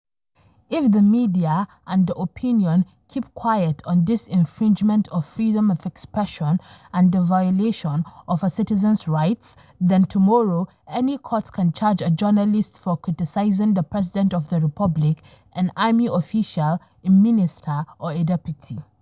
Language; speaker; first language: English; non-native, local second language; Hausa